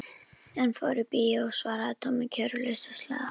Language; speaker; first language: Icelandic; native; Icelandic